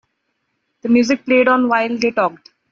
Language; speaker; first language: English; non-native, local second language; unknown